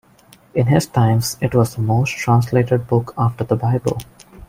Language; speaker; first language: English; non-native, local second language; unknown